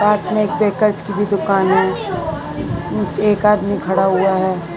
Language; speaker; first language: Hindi; non-native, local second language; Gujarati